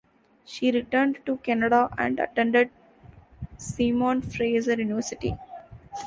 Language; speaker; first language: English; non-native, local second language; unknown